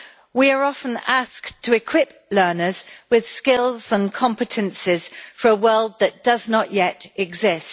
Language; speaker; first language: English; native; English